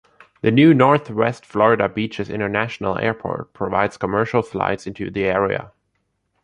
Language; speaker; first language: English; non-native, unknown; German